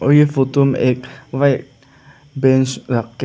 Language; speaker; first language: Hindi; non-native, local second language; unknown